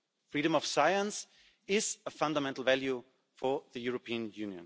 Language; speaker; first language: English; non-native, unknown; German